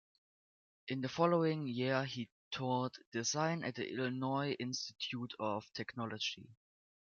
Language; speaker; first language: English; non-native, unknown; German